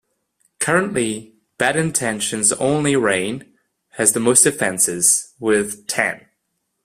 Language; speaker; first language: English; non-native, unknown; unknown